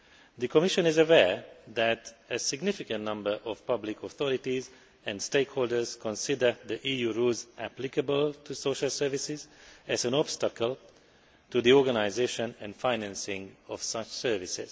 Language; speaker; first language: English; non-native, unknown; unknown